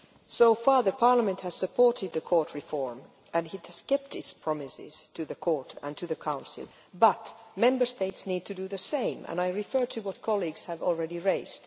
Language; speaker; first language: English; non-native, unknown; Finnish